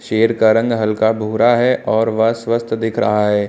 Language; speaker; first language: Hindi; native; Hindi